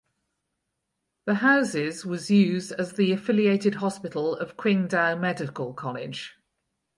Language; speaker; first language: English; native; English